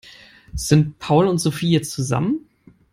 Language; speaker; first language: English; non-native, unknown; German